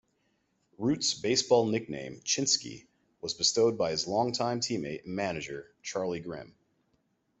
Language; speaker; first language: English; native; English